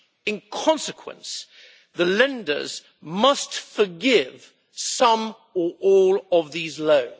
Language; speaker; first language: English; native; English